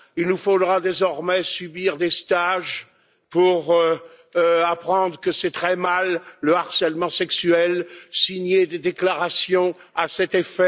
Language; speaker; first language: French; native; French